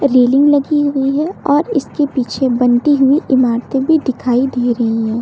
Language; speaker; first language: Hindi; native; Hindi